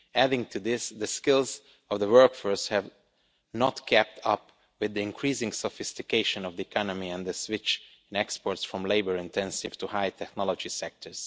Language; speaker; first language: English; non-native, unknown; Romanian